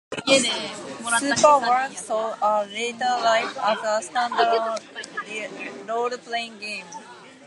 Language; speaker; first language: English; non-native, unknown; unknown